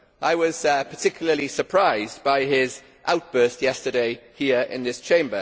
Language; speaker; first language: English; native; English